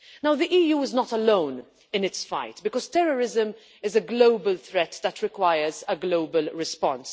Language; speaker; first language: English; non-native, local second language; Maltese